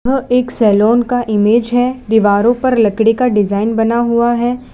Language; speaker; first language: Hindi; non-native, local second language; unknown